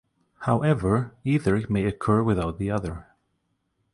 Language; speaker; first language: English; non-native, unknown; Russian